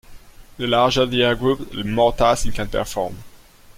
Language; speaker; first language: English; non-native, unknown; French